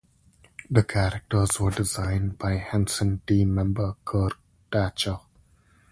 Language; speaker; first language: English; non-native, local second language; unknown